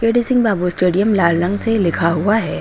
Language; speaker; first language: Hindi; native; Hindi